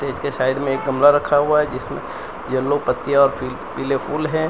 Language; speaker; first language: Hindi; non-native, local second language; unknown